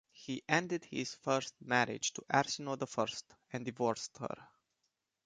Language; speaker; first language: English; non-native, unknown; Romanian